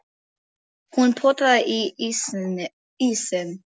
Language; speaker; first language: Icelandic; non-native, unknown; Polish